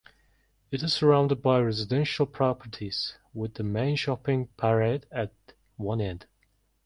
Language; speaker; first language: English; non-native, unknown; Mongolian